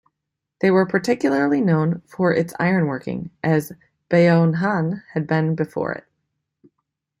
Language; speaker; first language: English; native; English